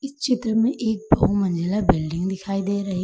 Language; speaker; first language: Hindi; native; Hindi